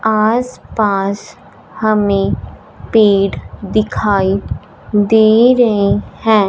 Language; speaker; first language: Hindi; non-native, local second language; Punjabi